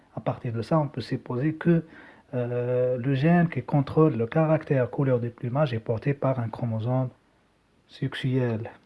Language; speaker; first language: French; non-native, local second language; Arabic